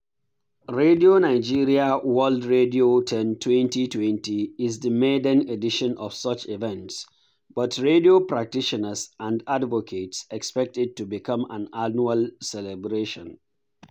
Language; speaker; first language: English; non-native, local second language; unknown